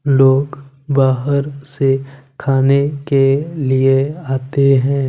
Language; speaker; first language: Hindi; non-native, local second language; Punjabi